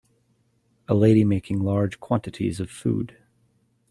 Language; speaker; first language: English; native; English